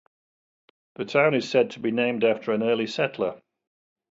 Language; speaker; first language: English; native; English